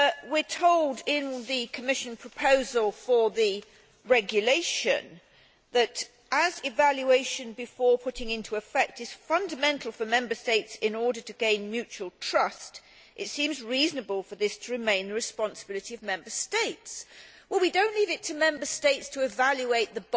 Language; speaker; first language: English; native; English